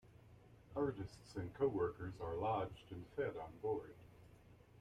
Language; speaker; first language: English; native; English